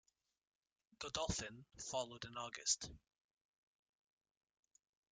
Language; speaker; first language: English; native; English